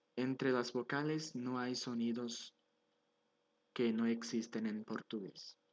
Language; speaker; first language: Spanish; non-native, fluent; Portuguese